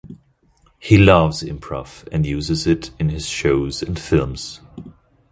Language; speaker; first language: English; non-native, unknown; German